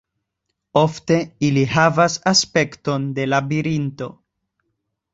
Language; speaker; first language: Esperanto; non-native, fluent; Spanish